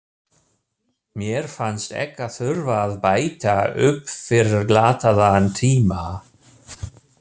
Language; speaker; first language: Icelandic; non-native, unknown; German